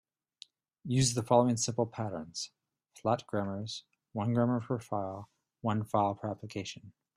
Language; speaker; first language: English; native; English